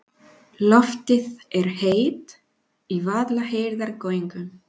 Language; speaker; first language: Icelandic; non-native, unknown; Spanish